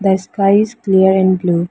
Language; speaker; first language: English; non-native, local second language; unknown